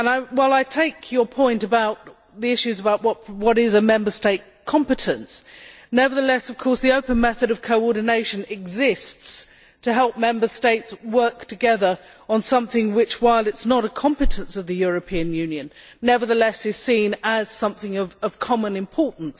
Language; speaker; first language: English; native; English